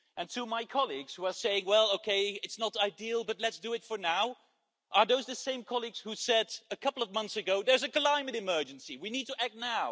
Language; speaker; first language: English; non-native, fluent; Dutch